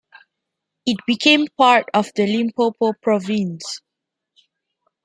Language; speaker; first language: English; non-native, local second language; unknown